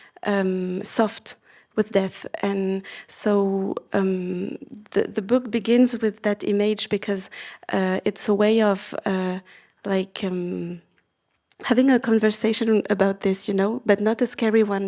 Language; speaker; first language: English; non-native, fluent; Vietnamese